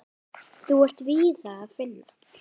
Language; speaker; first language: Icelandic; native; Icelandic